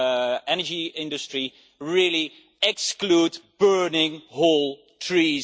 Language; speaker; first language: English; non-native, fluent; Dutch